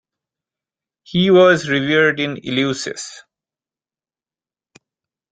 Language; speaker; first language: English; non-native, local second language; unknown